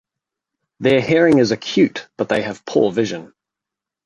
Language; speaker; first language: English; native; English